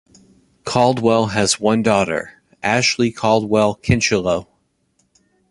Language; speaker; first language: English; native; English